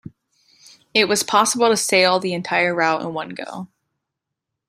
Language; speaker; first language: English; native; English